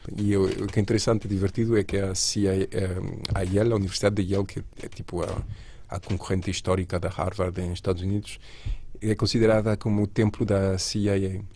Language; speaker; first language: Portuguese; non-native, related language; Spanish